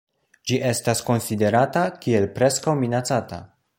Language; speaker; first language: Esperanto; non-native, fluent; Polish